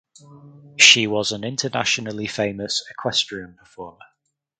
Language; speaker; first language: English; native; English